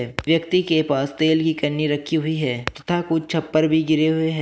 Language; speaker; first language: Hindi; native; Hindi